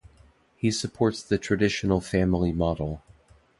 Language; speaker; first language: English; native; English